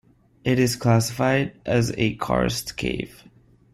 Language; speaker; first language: English; non-native, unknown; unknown